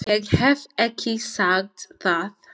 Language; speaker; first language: Icelandic; non-native, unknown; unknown